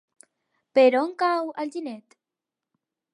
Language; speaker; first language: Catalan; non-native, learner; Spanish